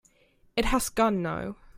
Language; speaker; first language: English; non-native, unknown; German